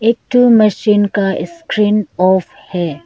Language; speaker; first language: Hindi; non-native, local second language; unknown